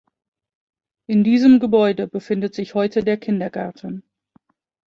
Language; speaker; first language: German; non-native, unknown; Dutch